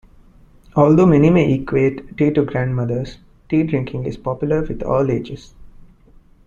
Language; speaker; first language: English; non-native, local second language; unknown